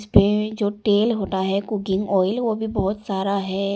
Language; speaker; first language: Hindi; early bilingual, other home language; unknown